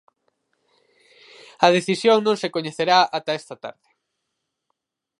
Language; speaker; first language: Galician; native; Galician